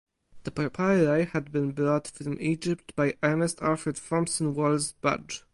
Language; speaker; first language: English; non-native, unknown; Polish